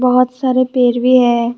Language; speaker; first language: Hindi; non-native, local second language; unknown